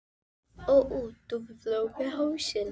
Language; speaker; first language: Icelandic; non-native, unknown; Filipino